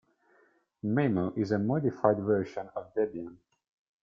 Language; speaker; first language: English; non-native, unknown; Italian